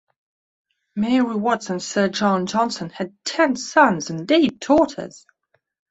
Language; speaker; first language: English; non-native, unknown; Belarusian